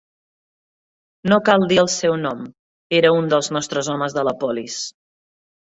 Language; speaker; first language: Catalan; native; Catalan